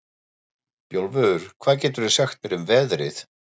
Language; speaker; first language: Icelandic; non-native, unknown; German